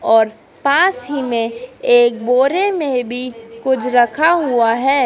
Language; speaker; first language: Hindi; native; Hindi